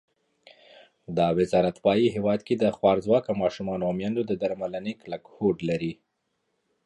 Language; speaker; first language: English; non-native, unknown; Pashto